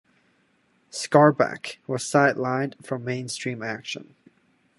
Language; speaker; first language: English; non-native, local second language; Cantonese